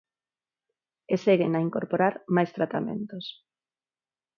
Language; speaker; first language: Galician; non-native, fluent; Spanish